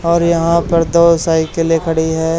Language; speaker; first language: Hindi; native; Hindi